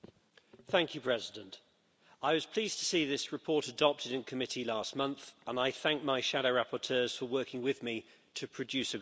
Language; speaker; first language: English; native; English